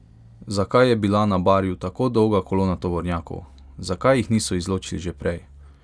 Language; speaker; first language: Slovenian; non-native, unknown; Hungarian